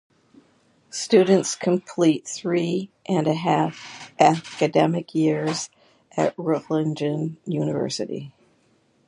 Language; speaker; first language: English; native; English